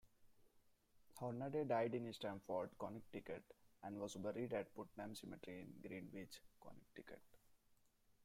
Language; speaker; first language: English; non-native, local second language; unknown